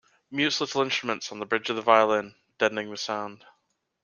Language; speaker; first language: English; native; English